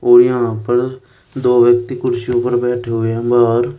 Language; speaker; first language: Hindi; native; Hindi